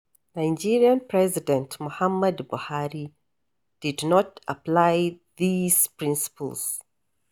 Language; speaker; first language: English; non-native, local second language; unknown